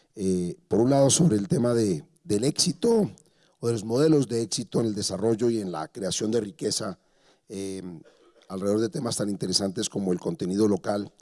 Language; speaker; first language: Spanish; native; Spanish